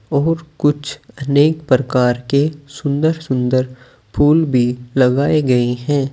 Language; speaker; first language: Hindi; native; Hindi